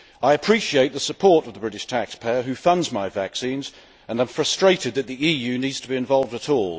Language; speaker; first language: English; native; English